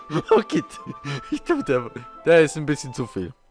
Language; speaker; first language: German; native; German